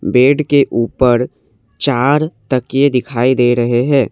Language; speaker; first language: Hindi; non-native, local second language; Assamese